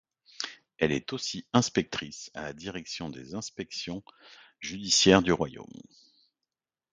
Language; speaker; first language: French; native; French